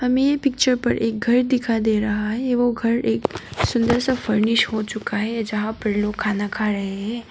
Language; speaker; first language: Hindi; non-native, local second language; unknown